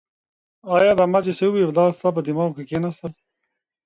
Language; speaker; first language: English; non-native, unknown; Pashto